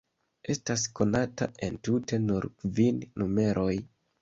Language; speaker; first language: Esperanto; non-native, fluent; Kinyarwanda